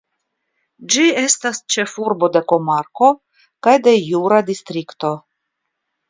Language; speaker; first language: Esperanto; non-native, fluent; Russian